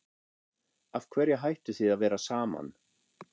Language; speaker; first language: Icelandic; non-native, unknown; German